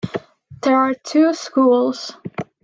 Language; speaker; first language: English; non-native, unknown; Estonian